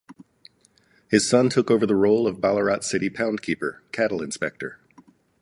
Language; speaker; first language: English; native; English